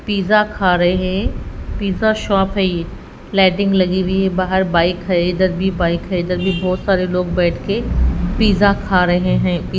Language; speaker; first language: Hindi; native; Hindi